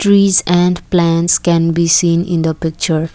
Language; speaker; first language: English; non-native, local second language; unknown